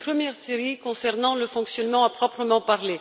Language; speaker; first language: French; non-native, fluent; Bulgarian